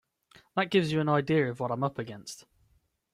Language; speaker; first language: English; native; English